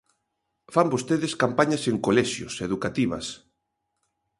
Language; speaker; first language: Galician; native; Galician